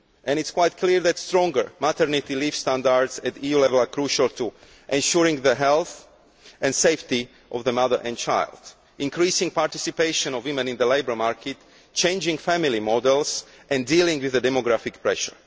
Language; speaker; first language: English; non-native, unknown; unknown